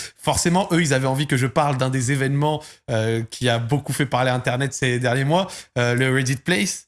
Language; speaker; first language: French; native; French